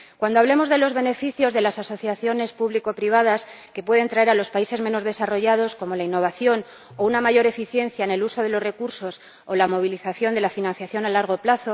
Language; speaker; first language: Spanish; native; Spanish